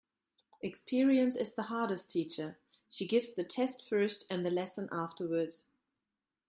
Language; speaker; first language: English; non-native, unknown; German